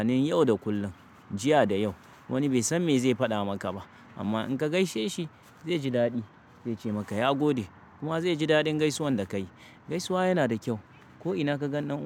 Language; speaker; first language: Hausa; native; Hausa